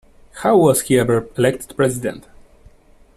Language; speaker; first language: English; non-native, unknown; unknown